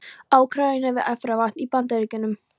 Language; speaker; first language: Icelandic; non-native, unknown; Polish